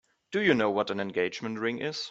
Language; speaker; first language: English; non-native, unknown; German